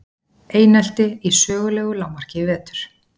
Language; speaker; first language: Icelandic; native; Icelandic